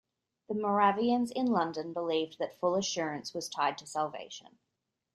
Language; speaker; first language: English; native; English